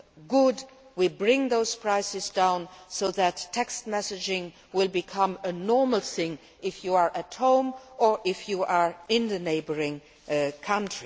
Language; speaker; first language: English; non-native, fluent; Luxembourgish